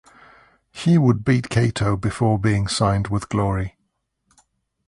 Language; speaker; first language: English; native; English